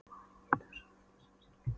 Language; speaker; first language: Icelandic; non-native, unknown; Polish